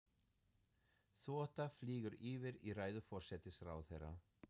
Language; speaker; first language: Icelandic; non-native, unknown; German